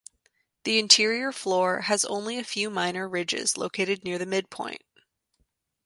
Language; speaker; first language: English; native; English